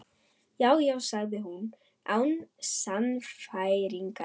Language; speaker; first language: Icelandic; non-native, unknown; German